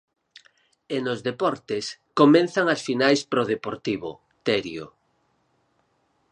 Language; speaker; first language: Galician; native; Galician